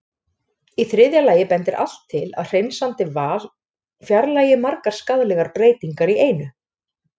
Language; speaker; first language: Icelandic; native; Icelandic